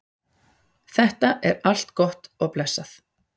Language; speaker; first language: Icelandic; native; Icelandic